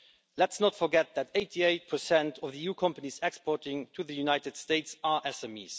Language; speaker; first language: English; non-native, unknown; Luxembourgish